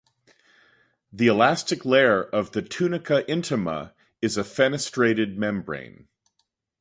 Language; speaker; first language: English; native; English